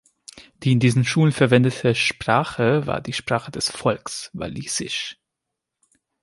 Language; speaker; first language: German; non-native, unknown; Hungarian